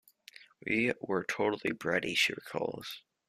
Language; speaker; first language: English; native; English